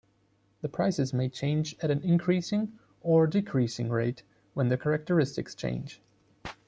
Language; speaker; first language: English; non-native, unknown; German